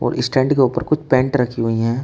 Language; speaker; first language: Hindi; native; Hindi